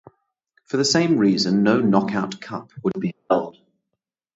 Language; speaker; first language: English; native; English